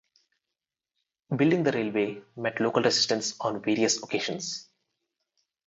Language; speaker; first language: English; non-native, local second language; Telugu